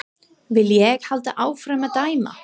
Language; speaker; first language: Icelandic; non-native, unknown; English